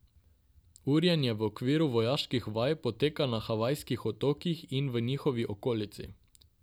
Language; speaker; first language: Slovenian; non-native, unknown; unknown